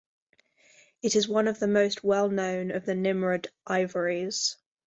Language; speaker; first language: English; native; English